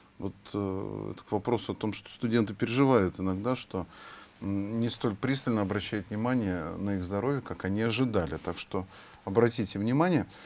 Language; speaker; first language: Russian; native; Russian